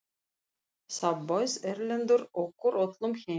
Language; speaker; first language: Icelandic; non-native, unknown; Russian